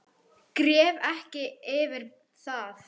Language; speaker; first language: Icelandic; non-native, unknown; Polish